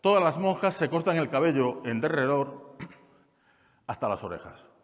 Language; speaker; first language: Spanish; non-native, local second language; Galician